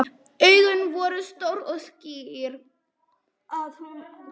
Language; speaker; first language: Icelandic; non-native, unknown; Polish